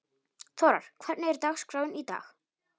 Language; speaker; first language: Icelandic; non-native, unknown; Polish